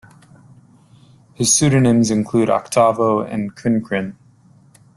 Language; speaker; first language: English; native; English